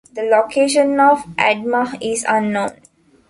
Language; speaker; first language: English; non-native, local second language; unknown